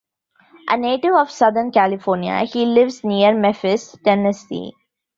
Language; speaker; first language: English; non-native, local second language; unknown